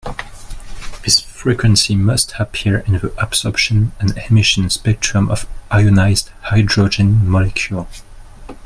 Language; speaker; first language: English; non-native, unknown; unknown